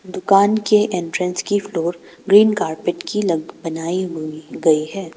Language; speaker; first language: Hindi; non-native, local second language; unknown